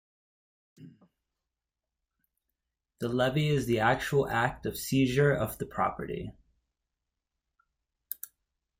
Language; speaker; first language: English; native; English